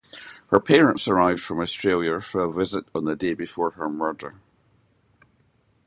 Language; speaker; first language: English; native; English